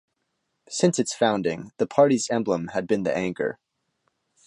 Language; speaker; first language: English; native; English